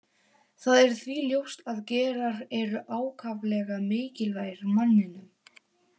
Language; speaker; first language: Icelandic; non-native, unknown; Polish